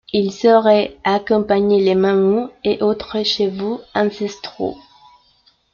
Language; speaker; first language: French; non-native, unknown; Spanish